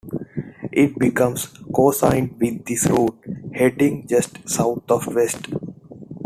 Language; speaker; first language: English; non-native, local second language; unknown